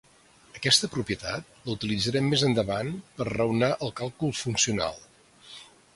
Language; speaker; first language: Catalan; native; Catalan